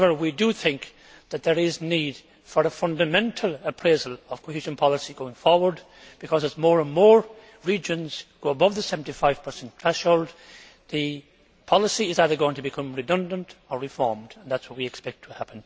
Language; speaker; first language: English; native; English